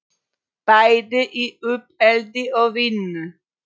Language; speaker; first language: Icelandic; non-native, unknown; Polish